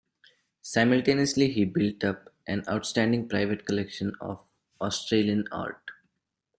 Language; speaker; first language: English; non-native, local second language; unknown